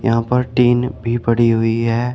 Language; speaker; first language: Hindi; native; Hindi